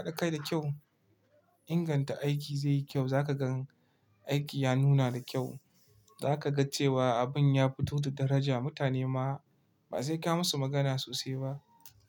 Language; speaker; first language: Hausa; non-native, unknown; Igbo